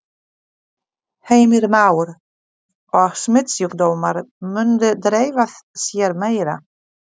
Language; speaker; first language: Icelandic; non-native, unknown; Polish